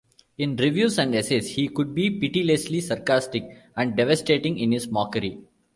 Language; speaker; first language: English; non-native, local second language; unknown